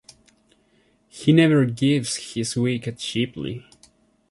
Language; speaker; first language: English; non-native, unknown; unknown